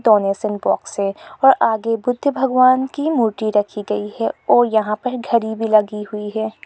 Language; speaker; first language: Hindi; non-native, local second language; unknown